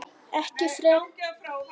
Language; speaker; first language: Icelandic; native; Icelandic